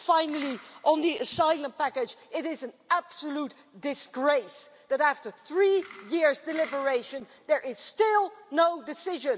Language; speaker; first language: English; non-native, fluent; Dutch